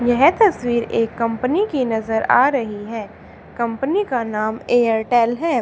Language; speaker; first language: Hindi; native; Hindi